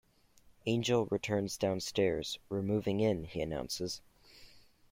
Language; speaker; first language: English; native; English